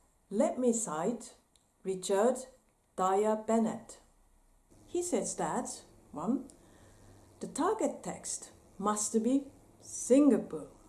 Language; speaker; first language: English; non-native, fluent; Japanese